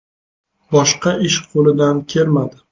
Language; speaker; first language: Uzbek; native; Uzbek